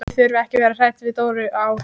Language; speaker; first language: Icelandic; native; Icelandic